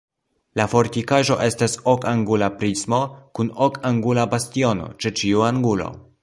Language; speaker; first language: Esperanto; non-native, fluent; Polish